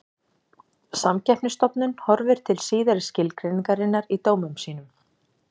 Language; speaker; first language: Icelandic; native; Icelandic